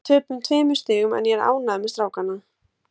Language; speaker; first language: Icelandic; native; Icelandic